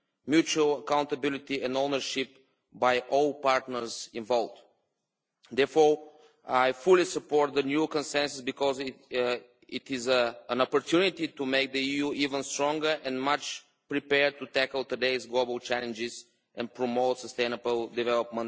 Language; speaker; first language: English; non-native, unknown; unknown